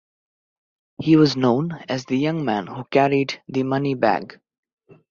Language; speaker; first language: English; non-native, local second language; Bangla